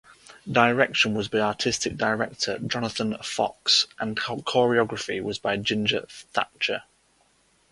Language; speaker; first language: English; native; English